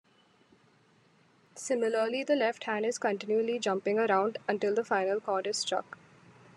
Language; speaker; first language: English; non-native, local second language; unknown